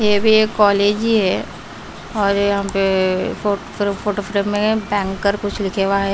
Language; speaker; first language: Hindi; non-native, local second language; Punjabi